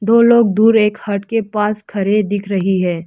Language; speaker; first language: Hindi; non-native, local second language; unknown